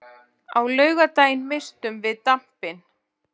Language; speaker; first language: Icelandic; native; Icelandic